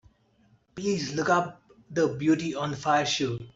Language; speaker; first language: English; non-native, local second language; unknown